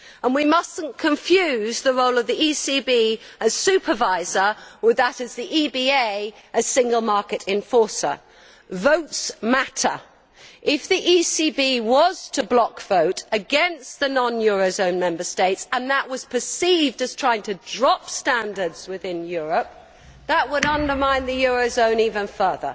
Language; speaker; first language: English; native; English